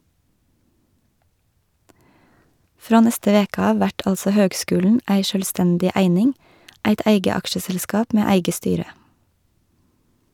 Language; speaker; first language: Norwegian; native; Norwegian